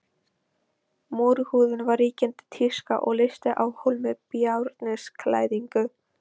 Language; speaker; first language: Icelandic; non-native, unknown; Polish